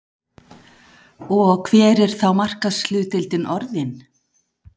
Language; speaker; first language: Icelandic; native; Icelandic